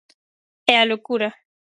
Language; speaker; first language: Galician; native; Galician